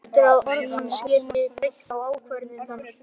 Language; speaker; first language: Icelandic; native; Icelandic